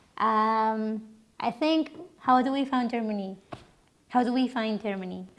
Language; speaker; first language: English; non-native, fluent; Spanish